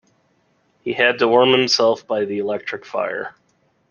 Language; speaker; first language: English; native; English